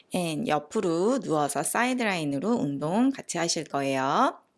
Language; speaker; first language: Korean; native; Korean